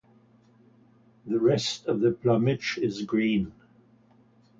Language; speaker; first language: English; non-native, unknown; Norwegian